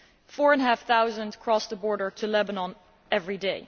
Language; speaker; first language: English; non-native, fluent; Dutch